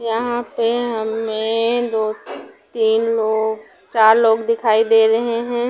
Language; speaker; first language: Hindi; non-native, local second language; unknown